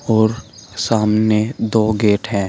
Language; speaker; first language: Hindi; native; Hindi